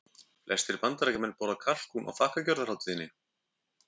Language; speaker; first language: Icelandic; native; Icelandic